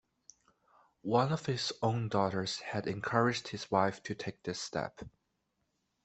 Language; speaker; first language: English; non-native, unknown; Chinese